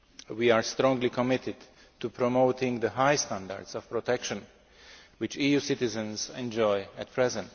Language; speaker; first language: English; non-native, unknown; Slovak